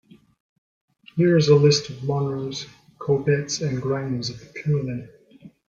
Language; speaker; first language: English; native; English